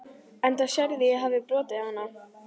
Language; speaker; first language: Icelandic; native; Icelandic